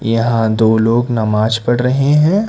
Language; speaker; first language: Hindi; non-native, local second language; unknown